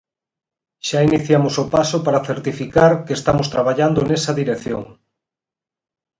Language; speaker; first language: Galician; native; Galician